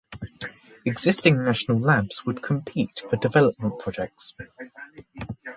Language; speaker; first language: English; native; English